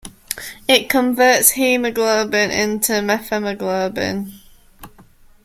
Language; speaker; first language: English; native; English